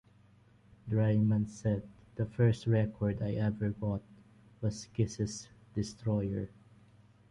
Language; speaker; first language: English; non-native, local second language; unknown